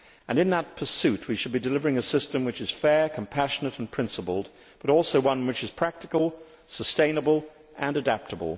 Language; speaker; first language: English; native; English